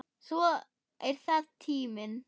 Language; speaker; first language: Icelandic; non-native, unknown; German